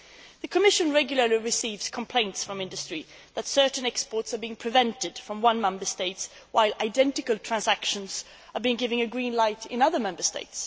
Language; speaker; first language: English; non-native, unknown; Swedish